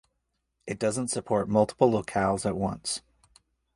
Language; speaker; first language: English; native; English